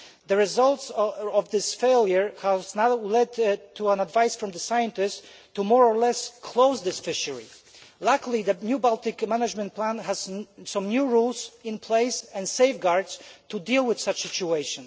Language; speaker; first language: English; non-native, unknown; Polish